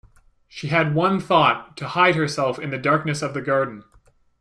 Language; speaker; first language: English; native; English